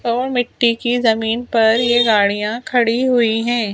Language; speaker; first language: Hindi; native; Hindi